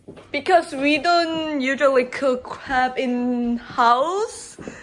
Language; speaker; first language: English; non-native, learner; Korean